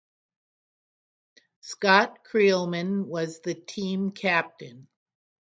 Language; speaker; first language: English; native; English